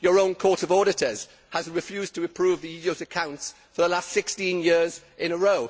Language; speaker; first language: English; native; English